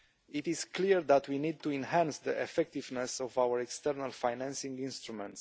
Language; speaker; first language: English; non-native, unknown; Romanian